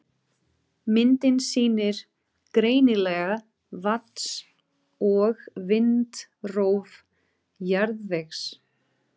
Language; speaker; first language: Icelandic; non-native, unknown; Portuguese